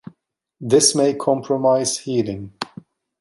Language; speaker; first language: English; non-native, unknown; Turkish